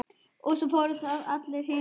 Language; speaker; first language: Icelandic; non-native, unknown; German